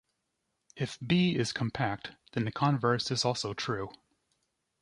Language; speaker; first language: English; native; English